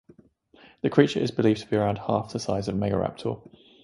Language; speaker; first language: English; native; English